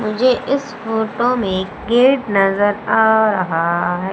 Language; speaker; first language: Hindi; native; Hindi